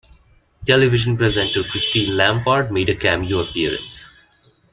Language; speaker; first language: English; non-native, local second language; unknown